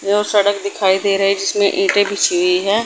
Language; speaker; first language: Hindi; native; Hindi